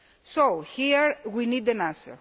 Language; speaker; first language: English; non-native, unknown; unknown